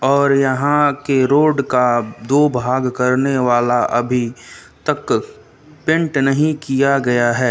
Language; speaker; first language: Hindi; native; Hindi